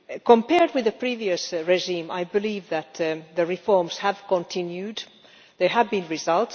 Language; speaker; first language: English; non-native, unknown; Finnish